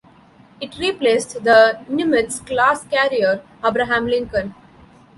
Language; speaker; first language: English; non-native, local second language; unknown